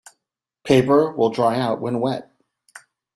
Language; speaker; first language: English; native; English